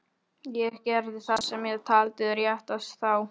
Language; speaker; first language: Icelandic; non-native, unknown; Polish